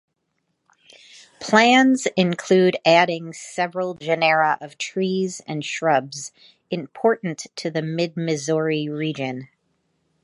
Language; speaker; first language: English; native; English